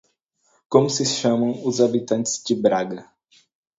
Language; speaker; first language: Portuguese; native; Portuguese